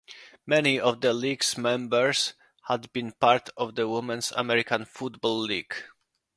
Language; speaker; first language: English; non-native, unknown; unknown